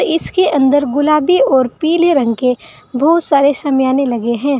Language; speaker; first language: Hindi; native; Hindi